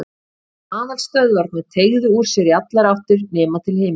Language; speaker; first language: Icelandic; native; Icelandic